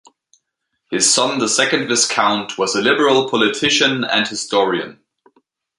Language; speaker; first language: English; native; English